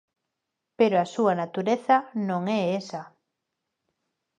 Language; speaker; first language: Galician; non-native, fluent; Spanish